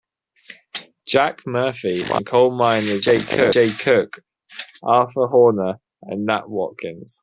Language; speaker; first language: English; native; English